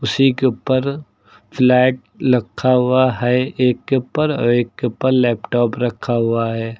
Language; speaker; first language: Hindi; native; Hindi